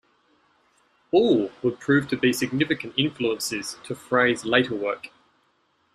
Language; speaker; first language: English; native; English